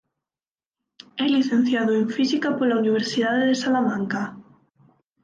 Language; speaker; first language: Galician; non-native, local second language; Spanish